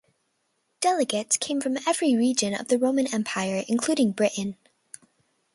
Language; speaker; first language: English; native; English